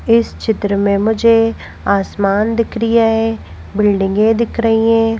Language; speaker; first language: Hindi; native; Hindi